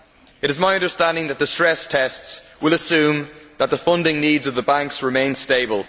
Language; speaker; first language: English; native; English